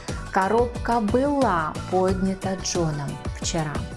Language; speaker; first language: Russian; native; Russian